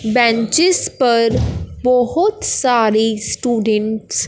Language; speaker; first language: Hindi; non-native, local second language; Punjabi